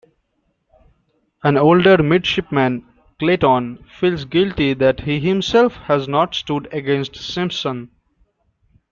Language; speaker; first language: English; non-native, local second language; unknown